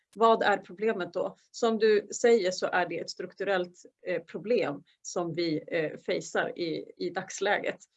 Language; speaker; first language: Swedish; non-native, fluent; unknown